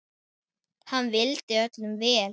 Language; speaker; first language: Icelandic; native; Icelandic